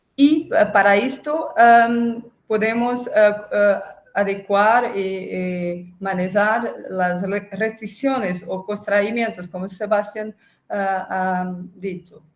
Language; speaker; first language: Spanish; non-native, related language; Portuguese